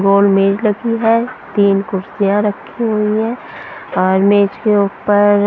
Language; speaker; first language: Hindi; non-native, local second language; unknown